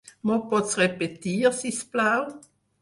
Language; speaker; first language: Catalan; non-native, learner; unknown